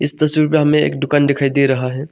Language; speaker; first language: Hindi; non-native, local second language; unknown